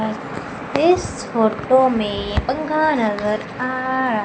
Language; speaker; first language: Hindi; native; Hindi